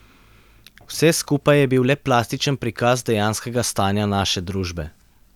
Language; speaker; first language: Slovenian; native; Slovenian